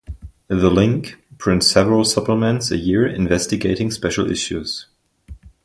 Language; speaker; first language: English; non-native, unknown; German